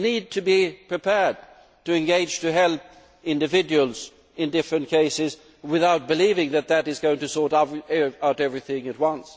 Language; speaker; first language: English; non-native, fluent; Swedish